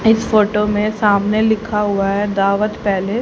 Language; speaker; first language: Hindi; native; Hindi